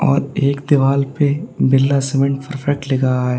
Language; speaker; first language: Hindi; native; Hindi